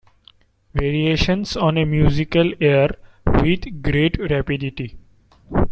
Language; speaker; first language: English; non-native, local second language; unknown